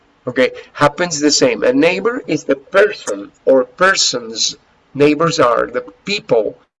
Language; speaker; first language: English; non-native, fluent; Spanish